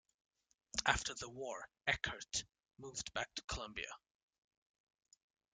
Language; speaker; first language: English; native; English